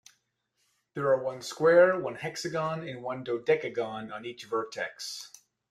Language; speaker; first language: English; native; English